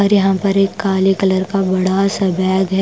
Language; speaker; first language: Hindi; non-native, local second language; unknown